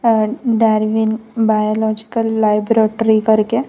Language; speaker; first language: Hindi; non-native, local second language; Gujarati